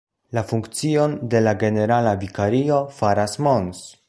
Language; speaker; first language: Esperanto; non-native, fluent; Polish